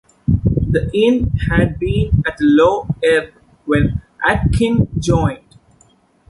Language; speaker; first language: English; non-native, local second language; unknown